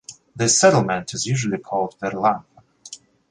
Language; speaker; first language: English; non-native, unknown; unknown